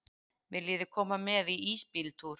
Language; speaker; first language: Icelandic; native; Icelandic